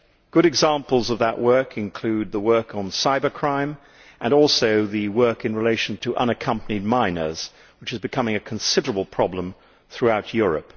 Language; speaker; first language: English; native; English